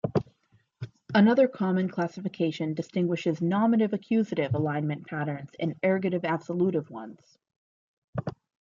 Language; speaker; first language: English; native; English